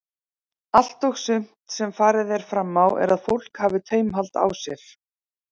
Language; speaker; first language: Icelandic; native; Icelandic